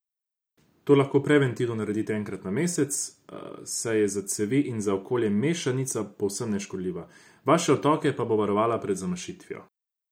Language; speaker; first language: Slovenian; non-native, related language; Croatian